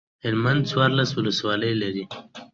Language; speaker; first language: English; non-native, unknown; Pashto